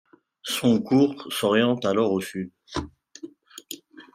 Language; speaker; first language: French; non-native, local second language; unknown